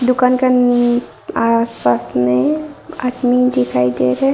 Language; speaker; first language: Hindi; non-native, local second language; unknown